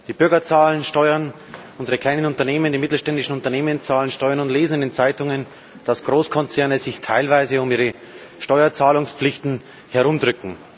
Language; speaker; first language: German; native; German